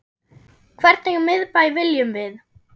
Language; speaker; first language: Icelandic; non-native, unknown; German